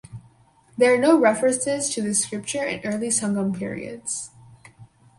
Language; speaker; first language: English; native; English